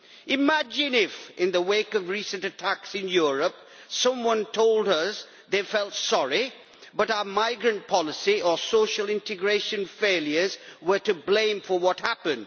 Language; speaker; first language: English; native; English